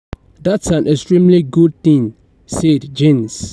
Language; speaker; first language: English; non-native, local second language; Yoruba